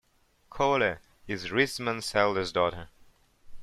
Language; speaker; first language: English; non-native, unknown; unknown